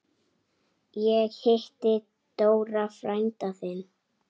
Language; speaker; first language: Icelandic; native; Icelandic